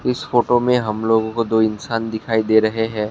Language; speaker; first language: Hindi; non-native, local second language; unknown